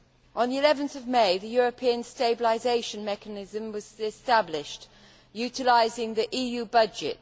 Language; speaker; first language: English; native; English